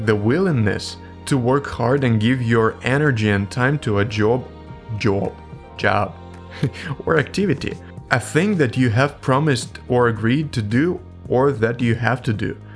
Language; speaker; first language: English; non-native, fluent; Russian